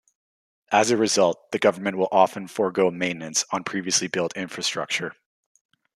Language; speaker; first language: English; native; English